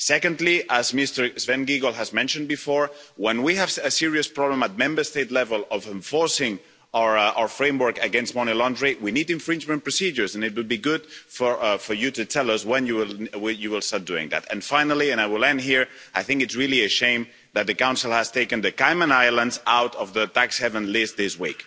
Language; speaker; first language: English; non-native, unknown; Spanish